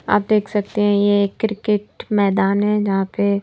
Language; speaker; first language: Hindi; native; Hindi